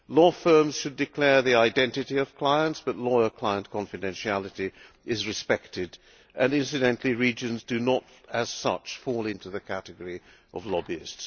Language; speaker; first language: English; non-native, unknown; Hungarian